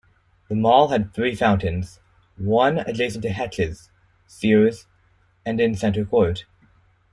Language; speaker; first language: English; native; English